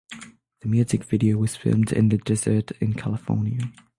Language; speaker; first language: English; non-native, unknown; French